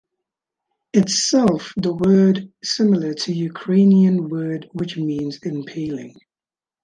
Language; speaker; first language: English; native; English